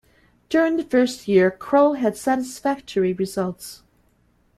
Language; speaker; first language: English; native; English